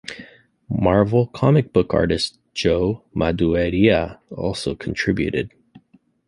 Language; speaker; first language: English; native; English